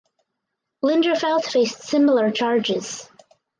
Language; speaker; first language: English; native; English